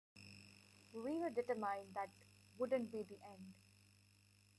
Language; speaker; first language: English; non-native, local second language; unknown